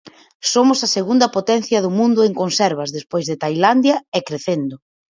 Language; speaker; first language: Galician; native; Galician